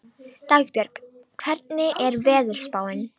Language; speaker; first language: Icelandic; non-native, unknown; Romanian